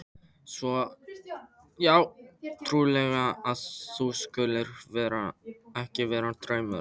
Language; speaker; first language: Icelandic; non-native, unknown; Polish